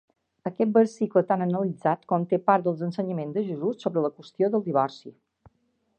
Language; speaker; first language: Catalan; native; Catalan